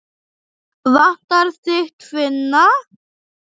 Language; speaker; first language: Icelandic; non-native, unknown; Polish